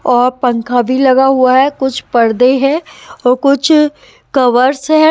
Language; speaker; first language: Hindi; native; Hindi